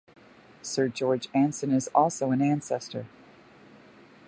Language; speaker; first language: English; native; English